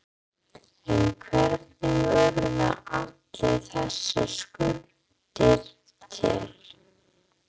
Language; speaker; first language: Icelandic; non-native, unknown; English